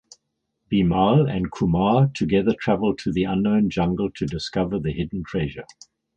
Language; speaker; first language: English; native; English